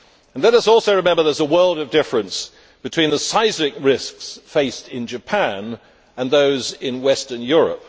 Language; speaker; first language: English; native; English